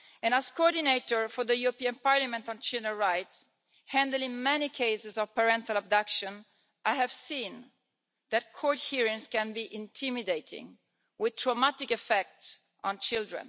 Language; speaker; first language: English; non-native, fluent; Italian